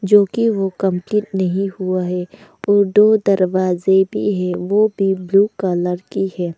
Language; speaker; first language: Hindi; non-native, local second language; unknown